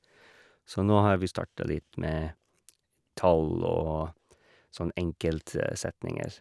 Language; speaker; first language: Norwegian; non-native, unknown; English